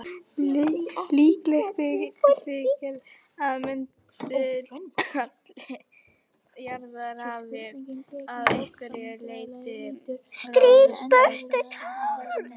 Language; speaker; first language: Icelandic; native; Icelandic